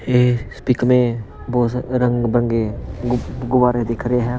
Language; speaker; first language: Hindi; non-native, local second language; Punjabi